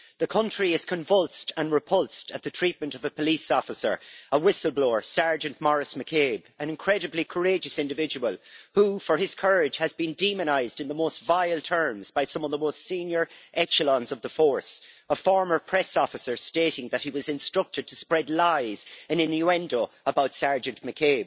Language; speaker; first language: English; native; English